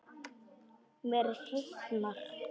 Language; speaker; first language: Icelandic; non-native, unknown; Polish